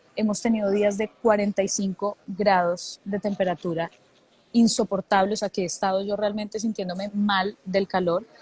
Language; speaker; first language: Spanish; native; Spanish